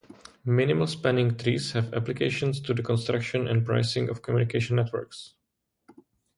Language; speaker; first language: English; non-native, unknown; Czech